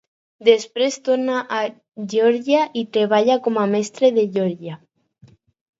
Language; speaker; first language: Catalan; non-native, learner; Spanish